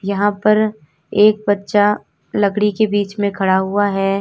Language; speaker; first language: Hindi; native; Hindi